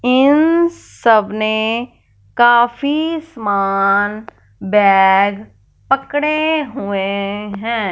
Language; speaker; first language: Hindi; non-native, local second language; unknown